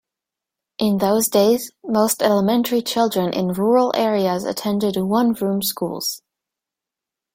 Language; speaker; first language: English; native; English